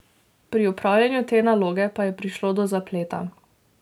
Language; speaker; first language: Slovenian; native; Slovenian